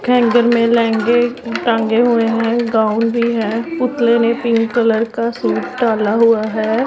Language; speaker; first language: Hindi; non-native, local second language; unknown